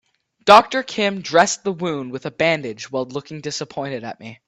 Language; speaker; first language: English; native; English